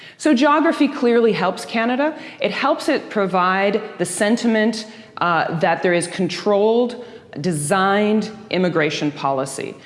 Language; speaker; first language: English; early bilingual, other home language; Dutch